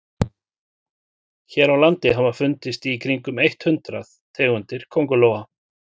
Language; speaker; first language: Icelandic; native; Icelandic